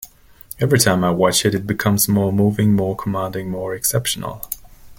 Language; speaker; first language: English; non-native, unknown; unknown